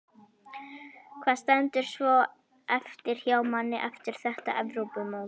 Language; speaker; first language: Icelandic; native; Icelandic